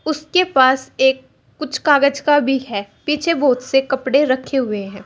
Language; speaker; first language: Hindi; native; Hindi